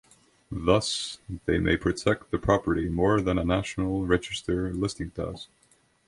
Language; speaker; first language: English; non-native, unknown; Estonian